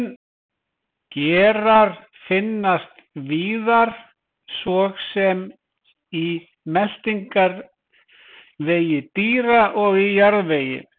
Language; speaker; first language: Icelandic; native; Icelandic